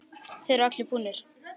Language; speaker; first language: Icelandic; native; Icelandic